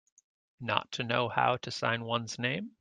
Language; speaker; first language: English; native; English